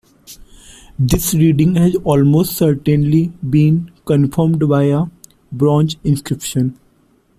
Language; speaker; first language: English; non-native, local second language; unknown